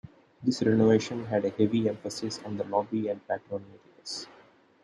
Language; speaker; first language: English; non-native, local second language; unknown